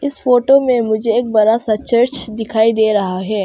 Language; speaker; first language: Hindi; non-native, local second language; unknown